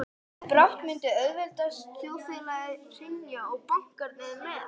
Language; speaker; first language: Icelandic; non-native, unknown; English